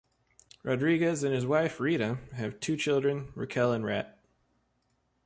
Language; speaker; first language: English; native; English